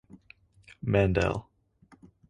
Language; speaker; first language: English; native; English